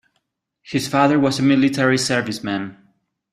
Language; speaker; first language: English; non-native, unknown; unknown